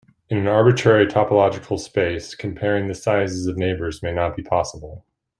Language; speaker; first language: English; native; English